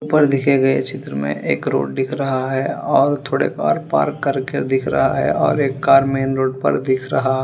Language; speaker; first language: Hindi; non-native, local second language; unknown